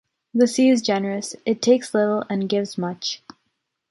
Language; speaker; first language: English; native; English